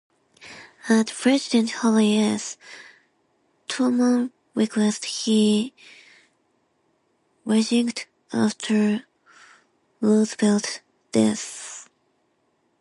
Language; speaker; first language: English; non-native, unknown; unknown